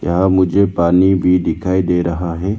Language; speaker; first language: Hindi; non-native, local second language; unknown